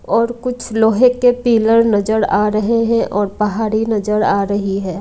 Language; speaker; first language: Hindi; non-native, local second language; Punjabi